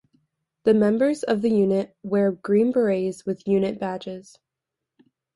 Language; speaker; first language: English; native; English